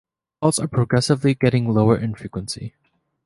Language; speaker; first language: English; native; English